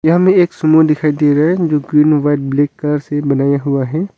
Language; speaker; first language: Hindi; non-native, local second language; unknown